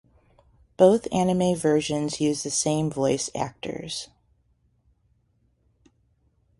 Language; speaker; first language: English; native; English